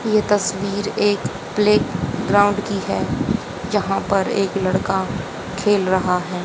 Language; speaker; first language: Hindi; native; Hindi